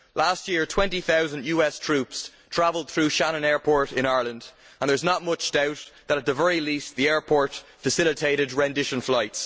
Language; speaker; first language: English; native; English